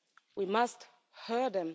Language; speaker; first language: English; non-native, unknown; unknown